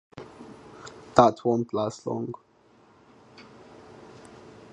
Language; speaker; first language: English; non-native, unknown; Turkish